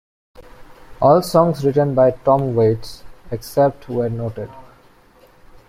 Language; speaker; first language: English; non-native, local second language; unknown